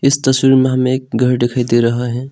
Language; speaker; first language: Hindi; non-native, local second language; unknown